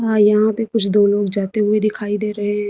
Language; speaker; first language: Hindi; native; Hindi